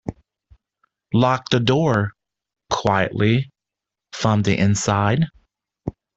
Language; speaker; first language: English; native; English